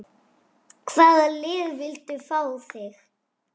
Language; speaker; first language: Icelandic; native; Icelandic